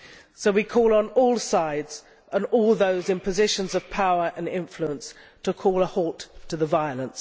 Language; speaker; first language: English; native; English